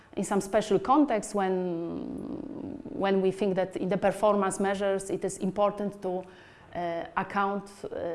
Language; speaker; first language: English; non-native, fluent; Polish